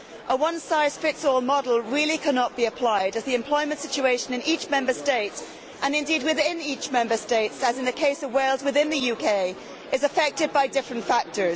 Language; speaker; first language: English; native; English